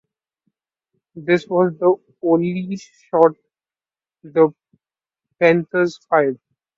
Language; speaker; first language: English; non-native, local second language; Marathi